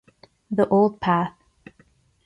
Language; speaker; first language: English; native; English